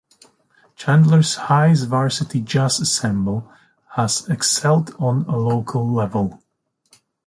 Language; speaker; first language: English; native; English